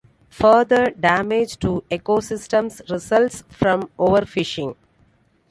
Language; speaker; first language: English; non-native, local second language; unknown